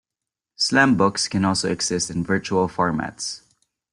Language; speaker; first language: English; non-native, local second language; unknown